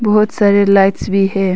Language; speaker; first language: Hindi; non-native, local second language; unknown